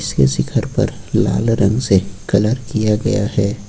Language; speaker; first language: Hindi; native; Hindi